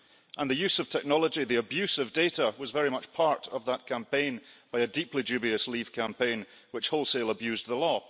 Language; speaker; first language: English; early bilingual, heritage; English